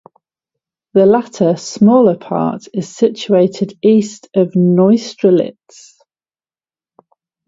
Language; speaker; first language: English; native; English